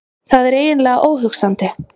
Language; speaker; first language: Icelandic; native; Icelandic